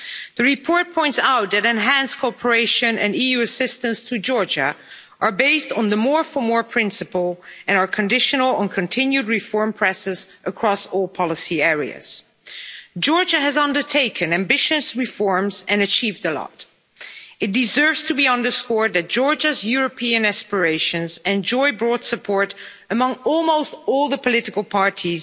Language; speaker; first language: English; non-native, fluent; Dutch